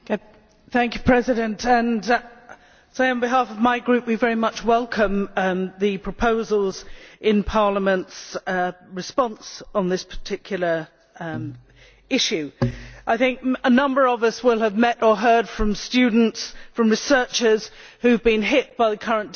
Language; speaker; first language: English; native; English